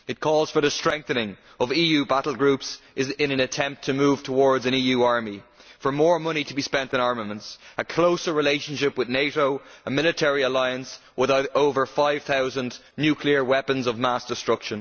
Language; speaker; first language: English; native; English